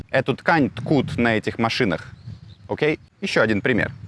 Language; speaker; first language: Russian; native; Russian